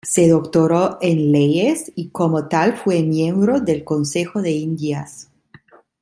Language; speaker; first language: Spanish; non-native, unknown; Italian